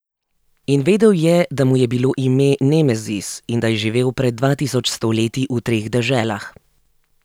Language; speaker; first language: Slovenian; native; Slovenian